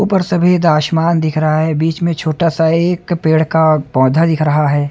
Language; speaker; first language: Hindi; native; Hindi